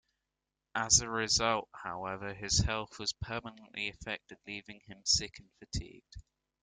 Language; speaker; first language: English; native; English